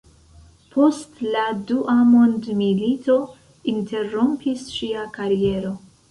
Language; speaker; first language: Esperanto; non-native, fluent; Central Kurdish